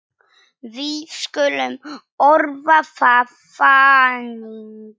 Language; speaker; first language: Icelandic; non-native, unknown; Polish